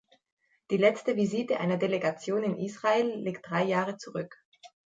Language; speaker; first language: German; native; German